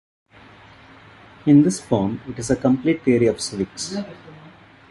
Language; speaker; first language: English; non-native, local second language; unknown